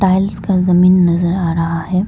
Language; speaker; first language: Hindi; non-native, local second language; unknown